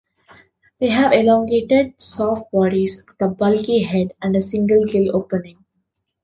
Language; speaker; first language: English; non-native, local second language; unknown